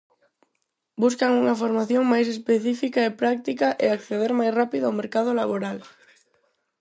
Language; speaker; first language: Galician; non-native, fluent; Spanish